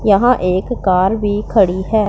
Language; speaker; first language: Hindi; non-native, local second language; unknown